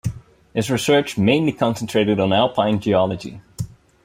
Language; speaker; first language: English; non-native, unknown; Dutch